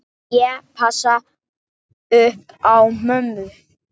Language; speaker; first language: Icelandic; non-native, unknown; English